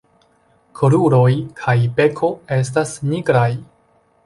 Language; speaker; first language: Esperanto; non-native, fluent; Chinese